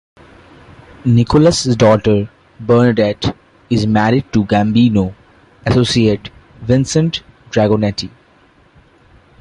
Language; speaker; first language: English; non-native, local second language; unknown